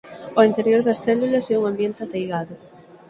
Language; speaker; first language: Galician; native; Galician